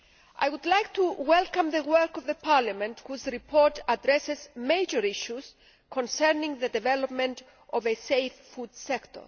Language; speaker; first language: English; non-native, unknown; Greek